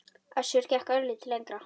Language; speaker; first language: Icelandic; native; Icelandic